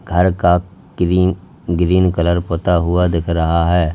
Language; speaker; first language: Hindi; native; Hindi